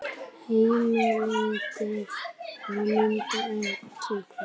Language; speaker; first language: Icelandic; native; Icelandic